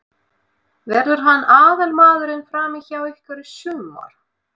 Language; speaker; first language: Icelandic; non-native, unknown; Russian